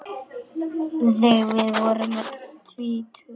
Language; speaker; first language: Icelandic; non-native, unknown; Polish